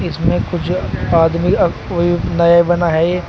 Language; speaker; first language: Hindi; native; Hindi